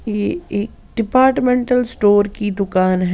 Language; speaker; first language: Hindi; non-native, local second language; Punjabi